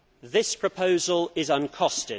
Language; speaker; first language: English; native; English